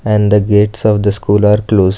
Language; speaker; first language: English; non-native, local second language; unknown